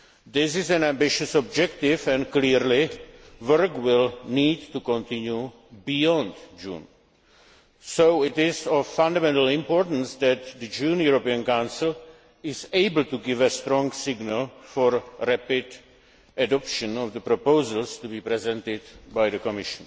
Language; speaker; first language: English; non-native, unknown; Czech